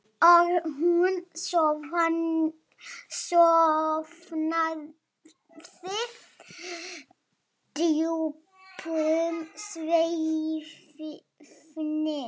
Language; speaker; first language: Icelandic; non-native, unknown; Lithuanian